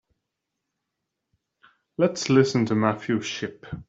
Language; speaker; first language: English; native; English